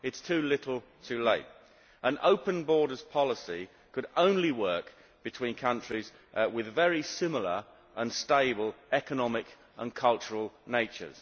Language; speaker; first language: English; native; English